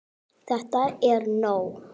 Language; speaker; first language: Icelandic; native; Icelandic